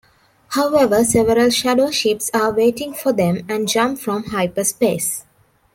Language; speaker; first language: English; non-native, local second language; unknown